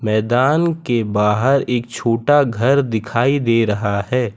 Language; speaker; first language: Hindi; non-native, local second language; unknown